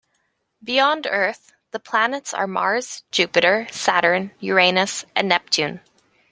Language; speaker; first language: English; native; English